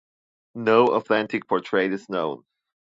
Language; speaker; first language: English; non-native, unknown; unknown